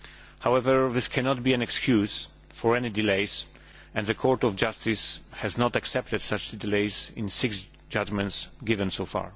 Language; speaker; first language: English; non-native, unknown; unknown